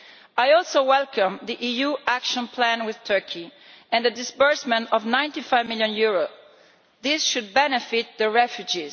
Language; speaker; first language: English; non-native, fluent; Italian